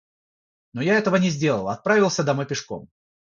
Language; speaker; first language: Russian; non-native, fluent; Georgian